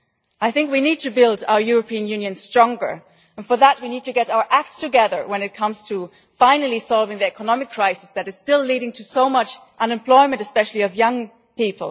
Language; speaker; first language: English; non-native, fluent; German